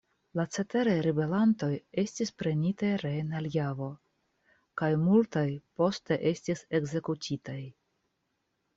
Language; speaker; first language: Esperanto; non-native, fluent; Russian